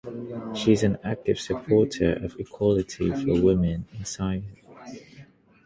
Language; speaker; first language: English; native; English